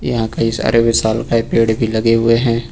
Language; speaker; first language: Hindi; native; Hindi